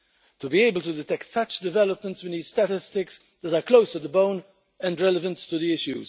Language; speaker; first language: English; non-native, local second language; Maltese